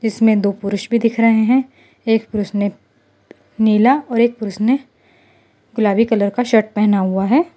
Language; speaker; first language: Hindi; non-native, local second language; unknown